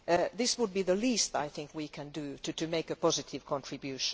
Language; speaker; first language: English; non-native, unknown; Finnish